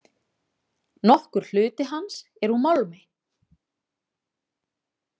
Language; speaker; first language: Icelandic; native; Icelandic